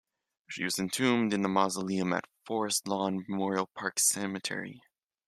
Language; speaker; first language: English; native; English